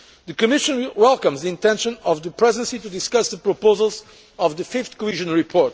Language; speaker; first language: English; non-native, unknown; Portuguese